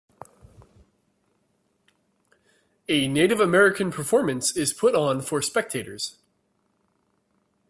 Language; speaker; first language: English; native; English